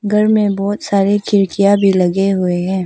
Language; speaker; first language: Hindi; non-native, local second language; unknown